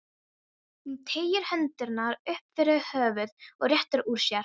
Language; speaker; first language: Icelandic; non-native, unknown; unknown